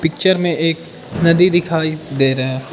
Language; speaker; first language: Hindi; early bilingual, other home language; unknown